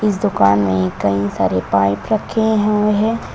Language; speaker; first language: Hindi; native; Hindi